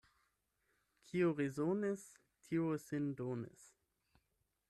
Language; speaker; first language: Esperanto; non-native, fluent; German